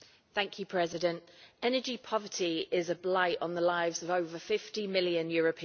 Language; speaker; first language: English; native; English